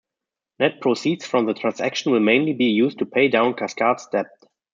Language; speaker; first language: English; non-native, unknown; German